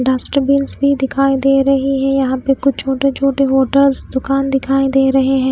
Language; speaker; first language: Hindi; non-native, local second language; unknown